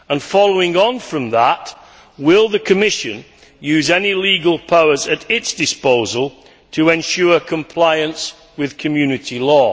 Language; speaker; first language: English; native; English